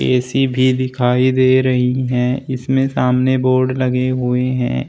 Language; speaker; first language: Hindi; native; Hindi